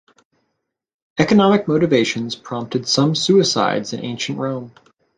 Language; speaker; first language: English; native; English